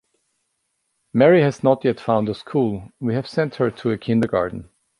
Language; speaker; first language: English; non-native, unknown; German